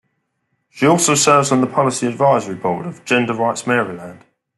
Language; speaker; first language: English; native; English